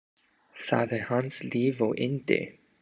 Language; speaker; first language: Icelandic; non-native, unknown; English